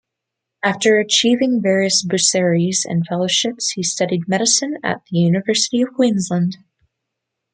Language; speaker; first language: English; native; English